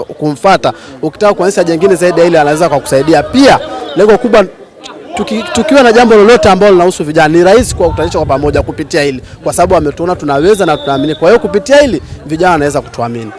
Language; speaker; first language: Swahili; native; Swahili